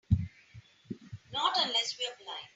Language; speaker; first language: English; non-native, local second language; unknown